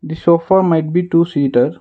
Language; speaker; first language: English; non-native, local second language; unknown